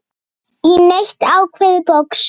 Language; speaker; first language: Icelandic; native; Icelandic